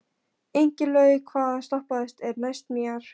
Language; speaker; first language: Icelandic; non-native, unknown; Polish